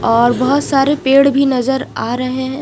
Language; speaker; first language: Hindi; non-native, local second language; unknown